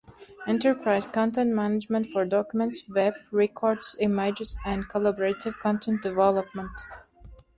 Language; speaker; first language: English; non-native, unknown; Turkmen